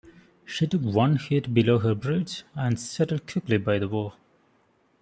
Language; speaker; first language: English; non-native, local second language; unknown